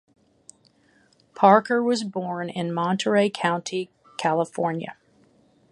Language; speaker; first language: English; native; English